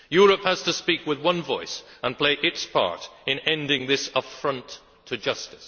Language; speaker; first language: English; native; English